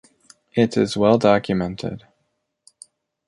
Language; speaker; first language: English; native; English